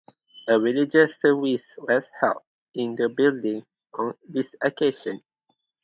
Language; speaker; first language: English; non-native, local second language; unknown